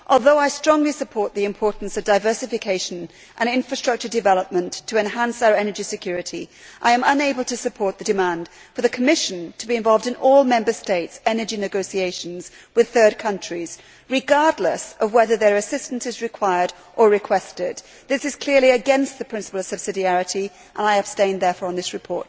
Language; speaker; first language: English; native; English